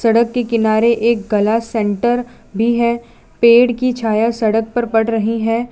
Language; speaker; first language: Hindi; non-native, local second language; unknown